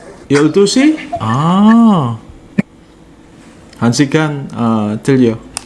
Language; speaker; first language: Korean; non-native, learner; Indonesian